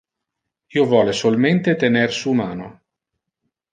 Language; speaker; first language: Interlingua; non-native, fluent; Italian